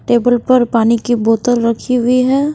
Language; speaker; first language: Hindi; non-native, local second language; Punjabi